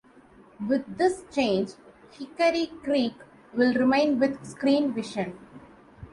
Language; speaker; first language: English; non-native, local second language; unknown